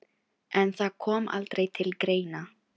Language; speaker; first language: Icelandic; non-native, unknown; Filipino